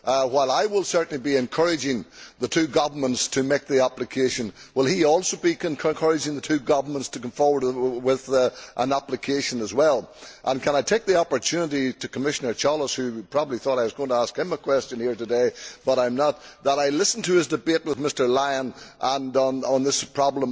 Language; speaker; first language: English; native; English